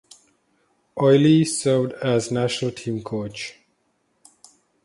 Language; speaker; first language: English; non-native, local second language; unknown